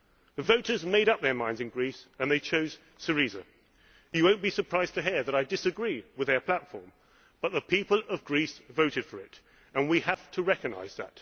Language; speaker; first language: English; native; English